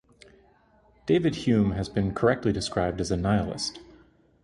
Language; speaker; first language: English; native; English